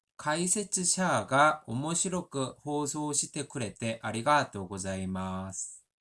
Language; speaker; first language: Japanese; non-native, learner; Korean